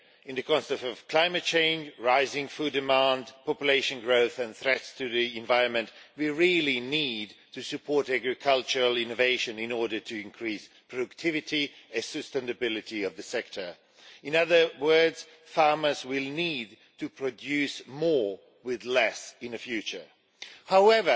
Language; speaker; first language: English; non-native, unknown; Swedish